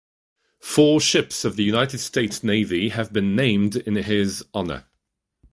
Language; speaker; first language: English; non-native, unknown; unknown